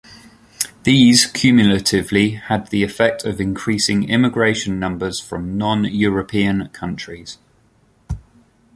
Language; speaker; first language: English; native; English